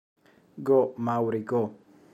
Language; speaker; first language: English; non-native, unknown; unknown